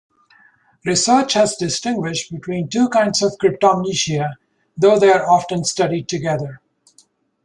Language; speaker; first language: English; native; English